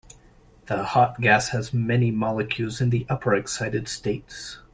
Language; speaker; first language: English; native; English